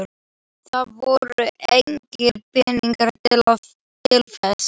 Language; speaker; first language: Icelandic; non-native, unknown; Slovak